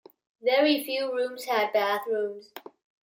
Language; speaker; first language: English; non-native, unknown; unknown